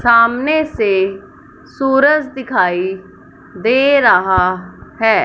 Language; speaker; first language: Hindi; non-native, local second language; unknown